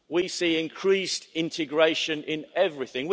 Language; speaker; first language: English; native; English